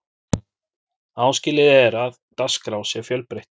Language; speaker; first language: Icelandic; native; Icelandic